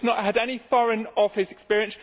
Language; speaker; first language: English; native; English